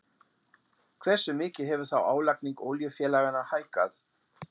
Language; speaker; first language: Icelandic; non-native, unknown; German